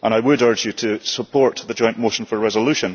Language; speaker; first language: English; early bilingual, heritage; English